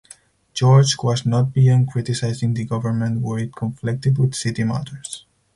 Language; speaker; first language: English; non-native, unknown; Spanish